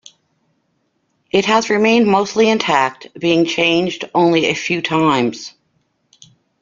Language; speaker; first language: English; native; English